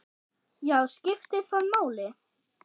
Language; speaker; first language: Icelandic; non-native, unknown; German